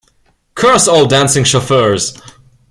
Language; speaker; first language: English; non-native, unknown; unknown